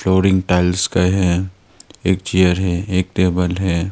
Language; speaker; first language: Hindi; early bilingual, other home language; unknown